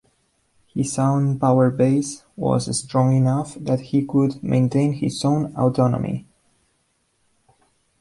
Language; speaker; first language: English; non-native, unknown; Spanish